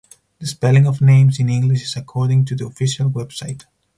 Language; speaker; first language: English; non-native, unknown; Spanish